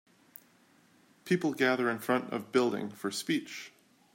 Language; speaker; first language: English; native; English